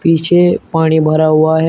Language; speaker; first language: Hindi; native; Hindi